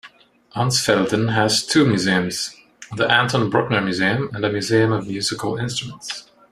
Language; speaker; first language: English; non-native, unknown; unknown